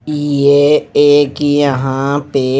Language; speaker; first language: Hindi; non-native, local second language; Punjabi